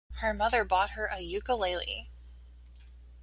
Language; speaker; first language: English; native; English